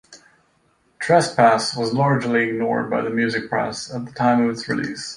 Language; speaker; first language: English; native; English